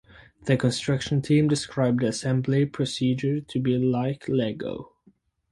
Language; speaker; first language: English; native; English